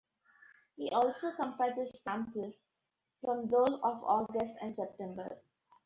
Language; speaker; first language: English; non-native, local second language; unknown